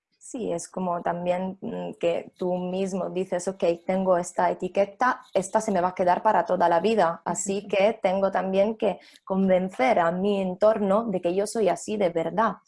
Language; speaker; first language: Spanish; non-native, fluent; Italian